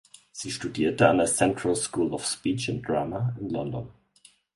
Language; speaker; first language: German; native; German